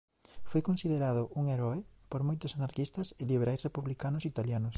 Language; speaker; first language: Galician; native; Galician